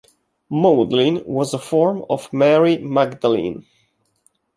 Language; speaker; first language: English; non-native, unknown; Italian